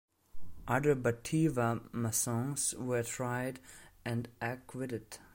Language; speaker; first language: English; non-native, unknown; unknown